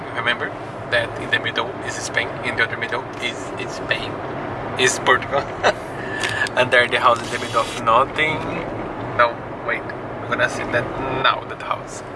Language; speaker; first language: English; non-native, learner; Portuguese